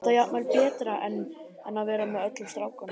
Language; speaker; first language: Icelandic; native; Icelandic